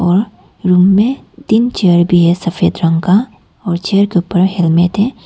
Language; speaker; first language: Hindi; non-native, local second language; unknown